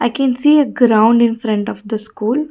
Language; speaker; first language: English; non-native, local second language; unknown